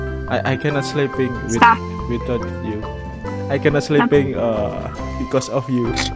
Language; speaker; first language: English; non-native, learner; Indonesian